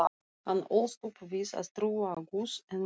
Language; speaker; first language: Icelandic; non-native, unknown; Russian